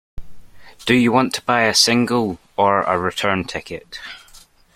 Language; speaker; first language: English; native; English